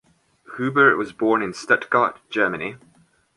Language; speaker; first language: English; non-native, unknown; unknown